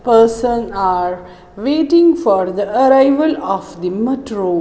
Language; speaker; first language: English; non-native, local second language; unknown